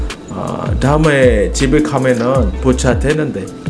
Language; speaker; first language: Korean; non-native, learner; Indonesian